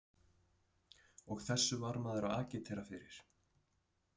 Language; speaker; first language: Icelandic; native; Icelandic